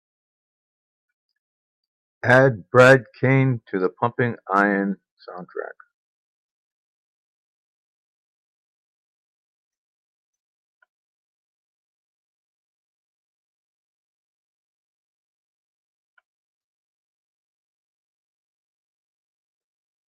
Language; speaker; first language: English; native; English